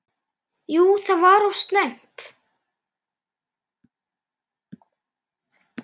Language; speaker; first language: Icelandic; native; Icelandic